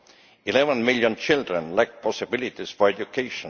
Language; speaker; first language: English; non-native, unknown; Estonian